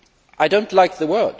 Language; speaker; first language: English; non-native, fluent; Swedish